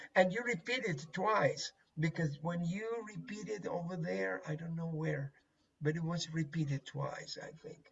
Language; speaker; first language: English; non-native, fluent; Spanish